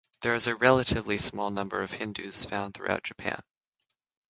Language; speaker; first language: English; native; English